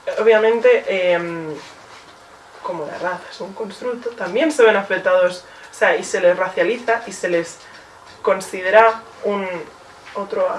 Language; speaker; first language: Spanish; early bilingual, other home language; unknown